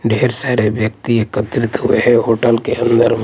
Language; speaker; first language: Hindi; native; Hindi